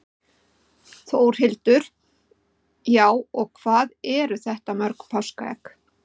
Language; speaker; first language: Icelandic; native; Icelandic